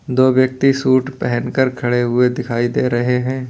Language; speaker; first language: Hindi; native; Hindi